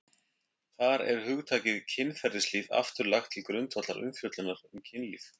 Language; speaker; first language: Icelandic; native; Icelandic